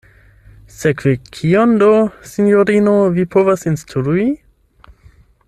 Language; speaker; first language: Esperanto; non-native, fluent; German